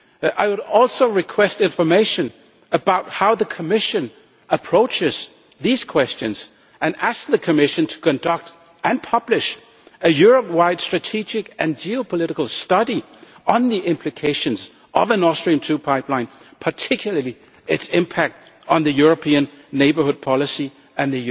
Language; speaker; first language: English; non-native, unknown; Danish